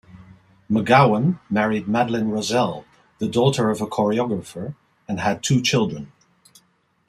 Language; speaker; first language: English; non-native, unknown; Dutch